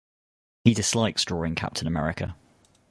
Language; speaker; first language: English; native; English